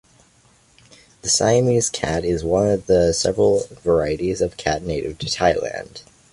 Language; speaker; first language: English; native; English